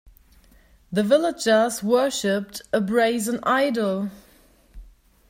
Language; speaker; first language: English; non-native, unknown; German